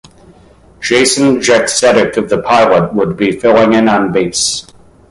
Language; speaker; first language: English; native; English